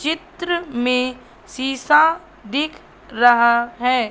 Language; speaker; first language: Hindi; native; Hindi